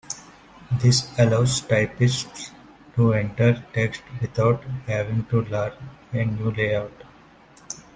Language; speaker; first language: English; non-native, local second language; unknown